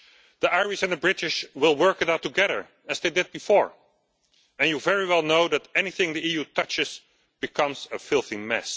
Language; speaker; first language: English; non-native, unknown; Dutch